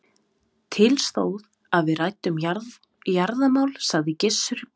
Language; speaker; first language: Icelandic; non-native, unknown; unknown